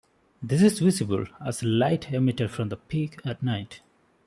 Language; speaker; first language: English; non-native, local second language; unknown